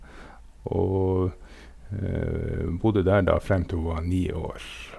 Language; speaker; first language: Norwegian; native; Norwegian